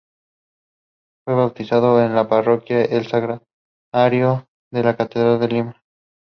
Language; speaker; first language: English; non-native, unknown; Spanish